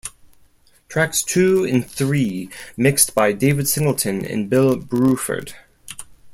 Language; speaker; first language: English; non-native, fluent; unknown